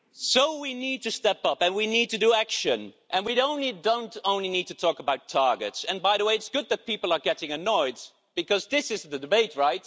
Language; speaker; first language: English; non-native, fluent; Dutch